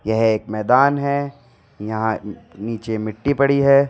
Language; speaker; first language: Hindi; native; Hindi